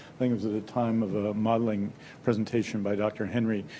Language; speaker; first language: English; native; English